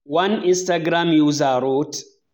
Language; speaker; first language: English; non-native, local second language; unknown